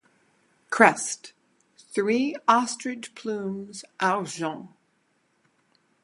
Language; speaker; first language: English; native; English